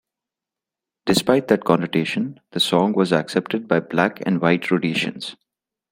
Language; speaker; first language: English; non-native, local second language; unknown